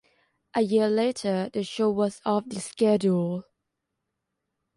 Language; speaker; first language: English; non-native, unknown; Thai